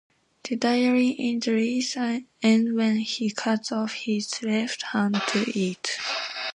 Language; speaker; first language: English; non-native, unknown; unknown